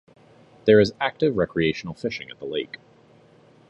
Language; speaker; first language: English; native; English